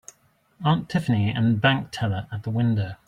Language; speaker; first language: English; native; English